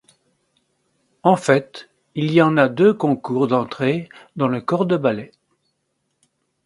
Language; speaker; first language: French; native; French